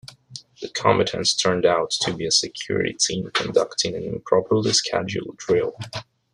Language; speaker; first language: English; native; English